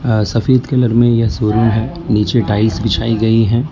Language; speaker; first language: Hindi; non-native, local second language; Gujarati